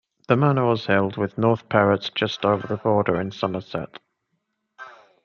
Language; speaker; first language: English; native; English